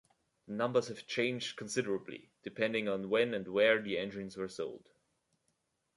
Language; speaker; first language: English; native; English